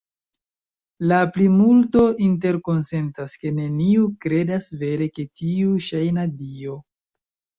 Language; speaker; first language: Esperanto; non-native, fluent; Chinese